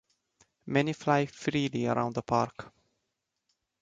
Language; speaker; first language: English; non-native, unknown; Romanian